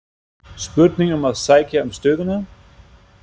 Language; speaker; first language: Icelandic; non-native, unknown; German